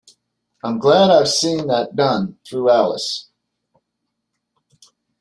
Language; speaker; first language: English; native; English